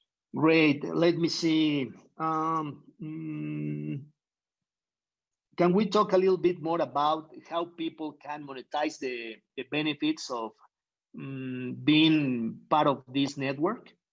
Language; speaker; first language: English; non-native, fluent; Spanish